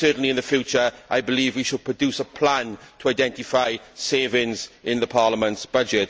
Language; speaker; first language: English; native; English